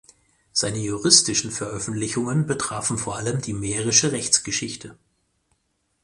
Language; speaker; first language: German; native; German